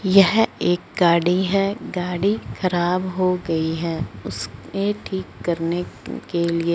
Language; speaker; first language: Hindi; non-native, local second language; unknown